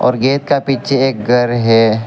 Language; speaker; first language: Hindi; non-native, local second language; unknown